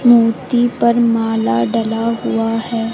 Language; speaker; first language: Hindi; native; Hindi